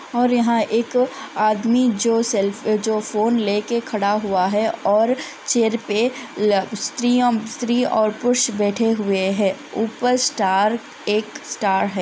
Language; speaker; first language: Hindi; non-native, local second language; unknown